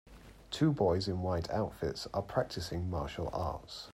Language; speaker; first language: English; native; English